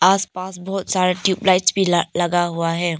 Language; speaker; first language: Hindi; non-native, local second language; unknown